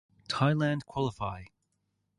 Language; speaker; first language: English; native; English